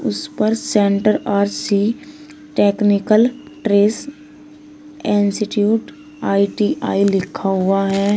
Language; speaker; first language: Hindi; native; Hindi